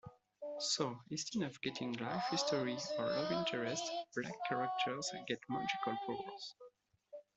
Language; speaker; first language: English; non-native, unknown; French